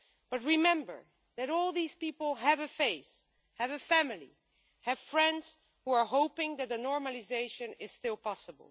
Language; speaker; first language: English; non-native, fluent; Dutch